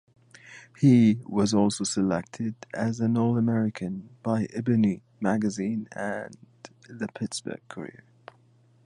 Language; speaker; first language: English; native; English